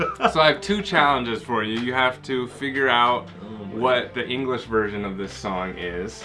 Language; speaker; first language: English; native; English